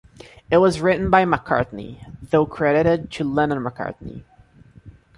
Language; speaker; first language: English; non-native, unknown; Portuguese